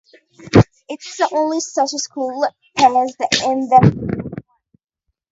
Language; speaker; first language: English; native; English